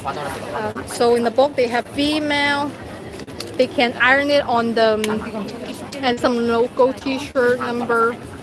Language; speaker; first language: English; non-native, fluent; Chinese